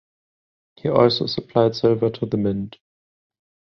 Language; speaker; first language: English; non-native, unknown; German